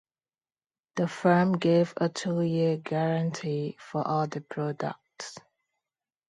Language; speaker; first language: English; non-native, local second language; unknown